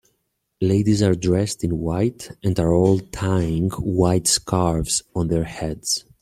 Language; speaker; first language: English; native; English